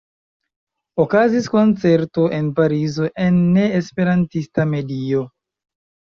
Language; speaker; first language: Esperanto; non-native, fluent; Chinese